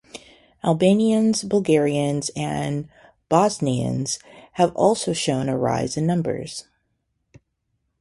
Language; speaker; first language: English; native; English